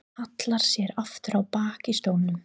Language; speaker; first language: Icelandic; non-native, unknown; English